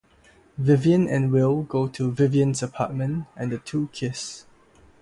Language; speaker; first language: English; non-native, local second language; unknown